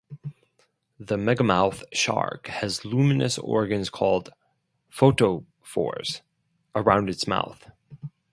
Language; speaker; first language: English; non-native, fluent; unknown